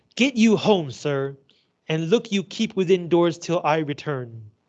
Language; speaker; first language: English; non-native, fluent; Chinese